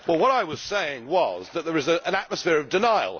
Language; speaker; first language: English; native; English